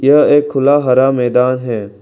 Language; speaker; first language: Hindi; non-native, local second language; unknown